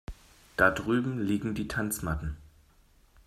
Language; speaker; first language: German; native; German